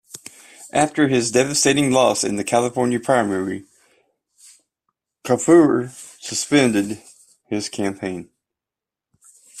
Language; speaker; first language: English; native; English